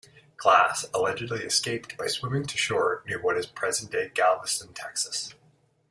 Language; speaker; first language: English; native; English